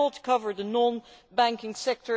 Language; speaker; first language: English; non-native, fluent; Dutch